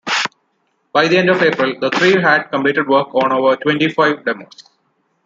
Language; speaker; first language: English; non-native, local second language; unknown